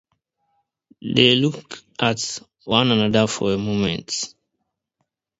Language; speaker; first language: English; non-native, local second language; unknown